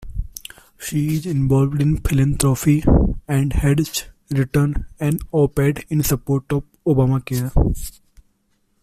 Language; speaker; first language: English; non-native, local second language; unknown